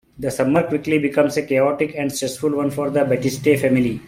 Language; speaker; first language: English; non-native, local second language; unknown